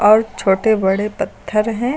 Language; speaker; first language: Hindi; native; Hindi